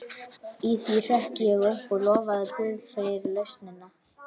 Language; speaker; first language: Icelandic; native; Icelandic